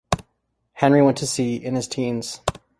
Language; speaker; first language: English; native; English